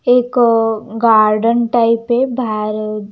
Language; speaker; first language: Hindi; non-native, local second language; Punjabi